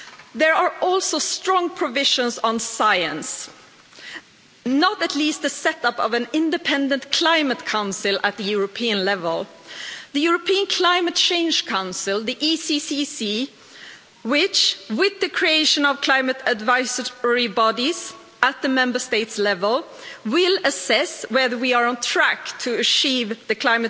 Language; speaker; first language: English; non-native, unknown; Swedish